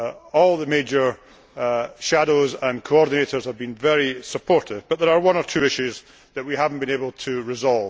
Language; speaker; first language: English; native; English